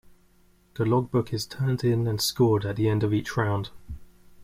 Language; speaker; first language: English; native; English